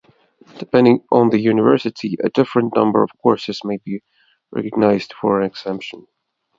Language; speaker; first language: English; non-native, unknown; Russian